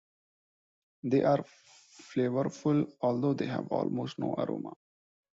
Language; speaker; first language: English; non-native, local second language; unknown